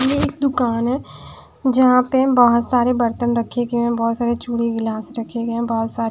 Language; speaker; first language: Hindi; non-native, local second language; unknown